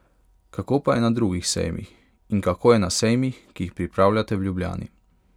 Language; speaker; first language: Slovenian; non-native, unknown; Hungarian